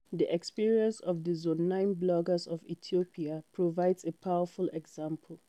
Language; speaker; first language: English; non-native, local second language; Hausa